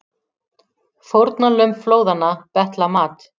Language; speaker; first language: Icelandic; native; Icelandic